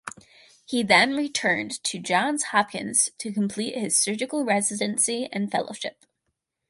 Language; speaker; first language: English; native; English